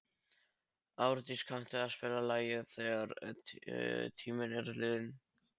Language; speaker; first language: Icelandic; non-native, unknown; Polish